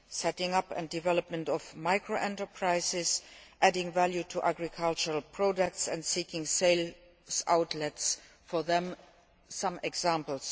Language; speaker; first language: English; non-native, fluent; Luxembourgish